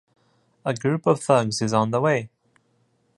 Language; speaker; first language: English; non-native, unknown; Japanese